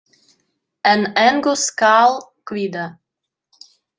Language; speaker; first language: Icelandic; non-native, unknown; Russian